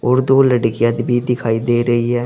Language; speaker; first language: Hindi; native; Hindi